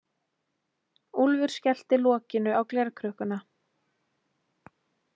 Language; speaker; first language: Icelandic; native; Icelandic